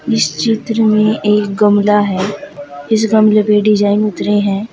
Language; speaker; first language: Hindi; native; Hindi